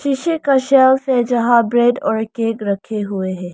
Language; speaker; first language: Hindi; non-native, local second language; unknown